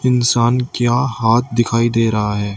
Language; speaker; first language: Hindi; native; Hindi